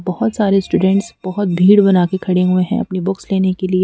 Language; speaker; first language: Hindi; native; Hindi